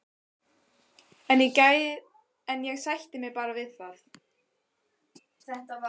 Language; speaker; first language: Icelandic; native; Icelandic